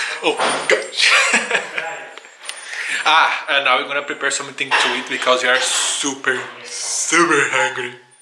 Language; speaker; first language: English; non-native, learner; Portuguese